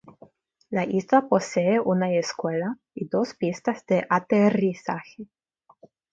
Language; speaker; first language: Spanish; non-native, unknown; Russian